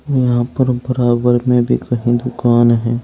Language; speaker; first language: Hindi; native; Hindi